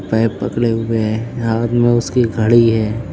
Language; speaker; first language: Hindi; native; Hindi